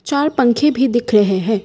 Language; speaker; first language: Hindi; non-native, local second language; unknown